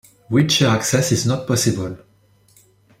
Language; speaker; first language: English; non-native, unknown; French